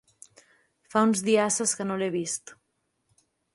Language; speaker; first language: Catalan; native; Catalan